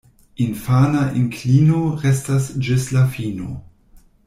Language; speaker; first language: Esperanto; non-native, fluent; German